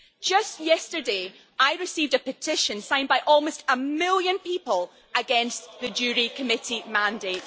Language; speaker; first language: English; native; English